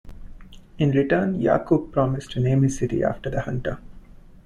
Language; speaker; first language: English; non-native, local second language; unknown